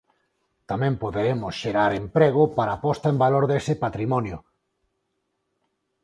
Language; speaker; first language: Galician; non-native, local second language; Spanish